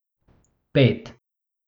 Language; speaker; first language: Slovenian; non-native, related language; Bosnian